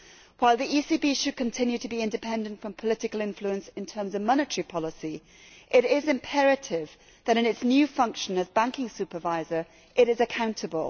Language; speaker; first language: English; native; English